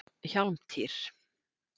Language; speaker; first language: Icelandic; native; Icelandic